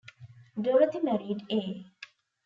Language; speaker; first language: English; non-native, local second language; Tamil